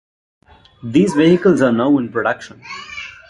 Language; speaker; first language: English; non-native, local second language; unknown